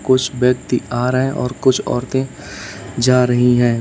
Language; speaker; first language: Hindi; native; Hindi